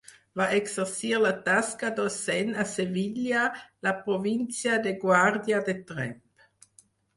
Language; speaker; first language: Catalan; non-native, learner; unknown